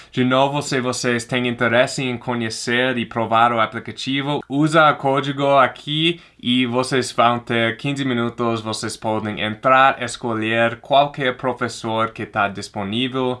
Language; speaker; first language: Portuguese; non-native, fluent; English